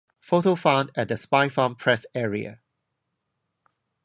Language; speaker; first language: English; non-native, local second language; Cantonese